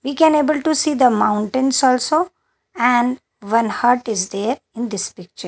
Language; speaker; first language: English; non-native, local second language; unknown